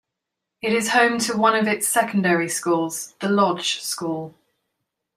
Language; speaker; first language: English; native; English